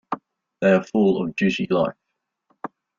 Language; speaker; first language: English; native; English